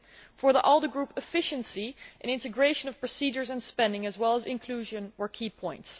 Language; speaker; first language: English; non-native, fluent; Dutch